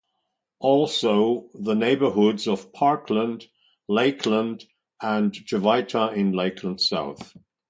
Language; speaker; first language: English; non-native, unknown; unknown